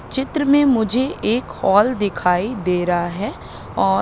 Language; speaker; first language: Hindi; native; Hindi